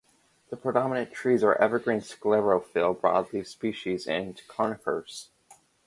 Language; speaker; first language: English; native; English